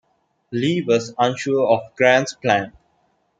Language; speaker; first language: English; non-native, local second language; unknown